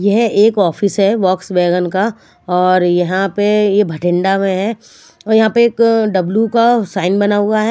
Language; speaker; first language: Hindi; non-native, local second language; Punjabi